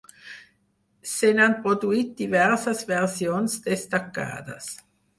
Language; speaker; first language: Catalan; non-native, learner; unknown